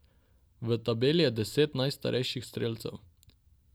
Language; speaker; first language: Slovenian; non-native, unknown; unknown